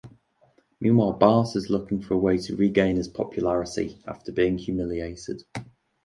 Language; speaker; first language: English; native; English